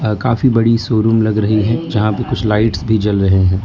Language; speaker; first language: Hindi; non-native, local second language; Gujarati